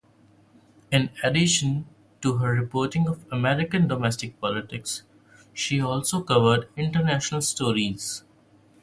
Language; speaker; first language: English; non-native, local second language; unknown